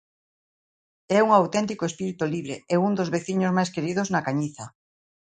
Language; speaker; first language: Galician; native; Galician